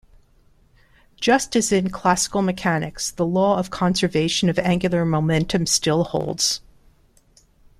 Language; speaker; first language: English; non-native, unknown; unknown